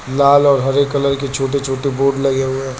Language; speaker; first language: Hindi; native; Hindi